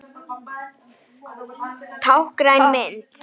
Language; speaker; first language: Icelandic; native; Icelandic